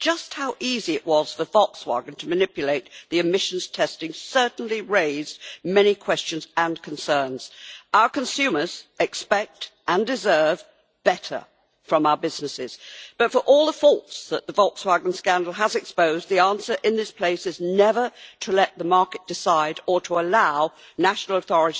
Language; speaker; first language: English; native; English